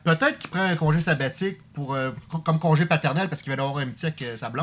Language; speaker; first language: French; native; French